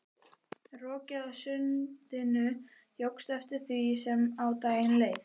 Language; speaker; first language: Icelandic; native; Icelandic